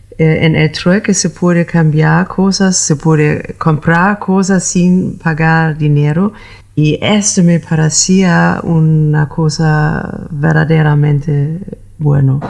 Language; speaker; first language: Spanish; non-native, fluent; German